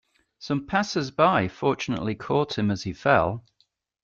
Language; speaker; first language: English; native; English